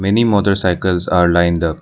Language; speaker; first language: English; non-native, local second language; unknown